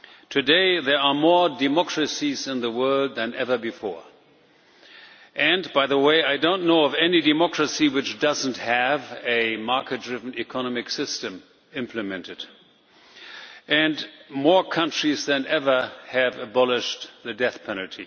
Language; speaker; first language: English; non-native, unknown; German